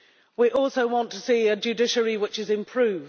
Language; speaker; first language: English; native; English